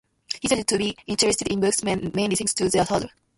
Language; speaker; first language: English; non-native, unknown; Japanese